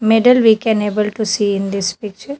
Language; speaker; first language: English; non-native, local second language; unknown